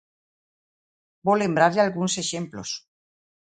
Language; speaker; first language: Galician; native; Galician